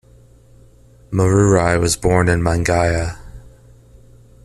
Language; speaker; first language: English; native; English